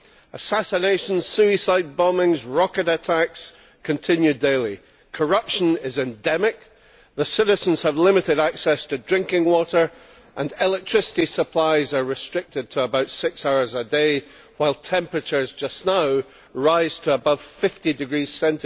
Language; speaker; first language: English; native; English